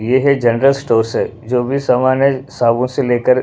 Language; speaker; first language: Hindi; non-native, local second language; Punjabi